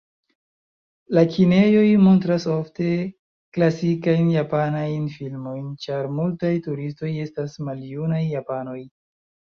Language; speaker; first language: Esperanto; non-native, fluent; Chinese